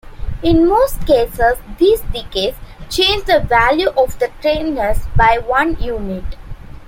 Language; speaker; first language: English; non-native, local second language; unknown